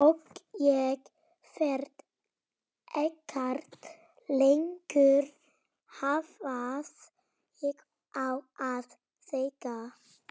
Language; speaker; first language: Icelandic; non-native, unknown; Polish